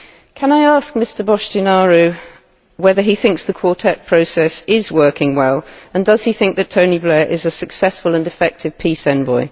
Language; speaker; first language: English; native; English